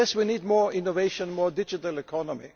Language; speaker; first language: English; non-native, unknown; German